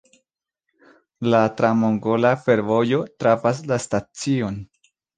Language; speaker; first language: Esperanto; non-native, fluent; Spanish